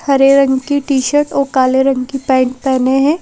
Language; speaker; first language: Hindi; native; Hindi